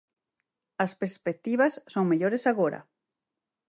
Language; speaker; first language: Galician; native; Galician